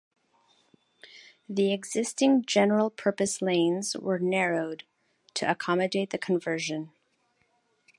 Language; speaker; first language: English; native; English